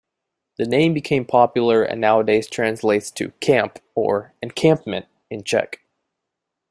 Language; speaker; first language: English; native; English